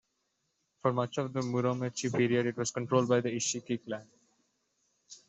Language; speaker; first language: English; non-native, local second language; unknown